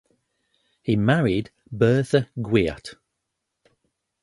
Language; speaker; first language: English; native; English